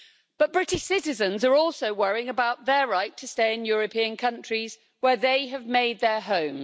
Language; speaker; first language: English; native; English